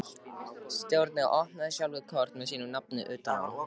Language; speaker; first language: Icelandic; native; Icelandic